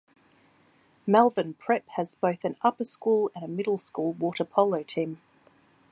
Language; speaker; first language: English; native; English